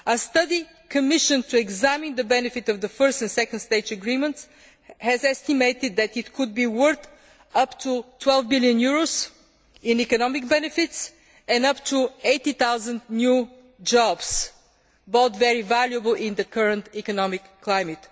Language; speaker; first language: English; non-native, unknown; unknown